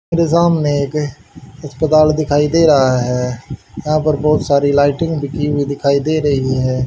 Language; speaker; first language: Hindi; native; Hindi